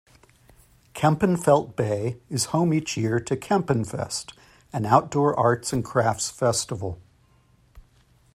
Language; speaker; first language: English; native; English